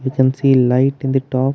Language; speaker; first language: English; non-native, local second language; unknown